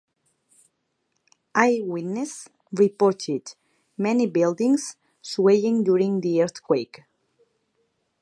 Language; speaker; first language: English; non-native, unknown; Catalan